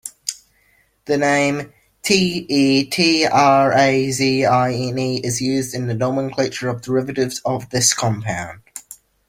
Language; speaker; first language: English; native; English